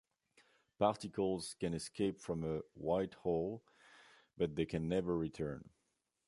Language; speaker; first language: English; non-native, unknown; French